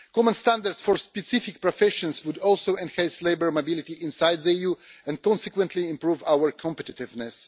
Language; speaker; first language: English; non-native, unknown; Russian